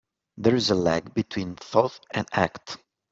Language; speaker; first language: English; non-native, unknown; Italian